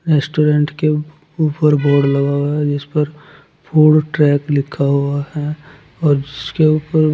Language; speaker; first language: Hindi; native; Hindi